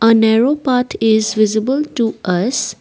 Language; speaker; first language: English; non-native, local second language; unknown